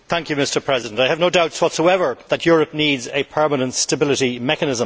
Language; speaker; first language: English; native; English